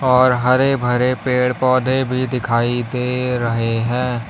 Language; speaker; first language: Hindi; native; Hindi